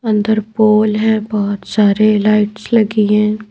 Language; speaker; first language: Hindi; native; Hindi